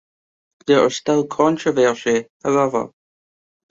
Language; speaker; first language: English; native; English